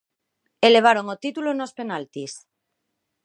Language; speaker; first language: Galician; non-native, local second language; Spanish